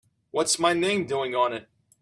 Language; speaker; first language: English; native; English